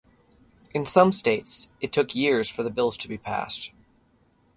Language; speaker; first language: English; native; English